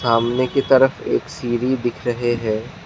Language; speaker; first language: Hindi; non-native, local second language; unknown